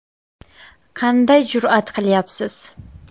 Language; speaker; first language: Uzbek; native; Uzbek